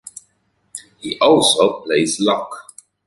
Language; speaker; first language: English; native; English